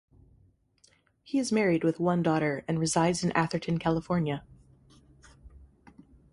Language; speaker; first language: English; native; English